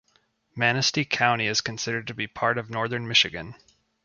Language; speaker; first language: English; native; English